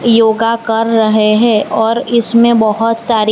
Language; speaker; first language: Hindi; non-native, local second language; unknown